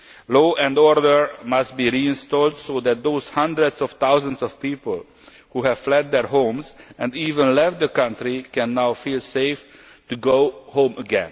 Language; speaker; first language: English; non-native, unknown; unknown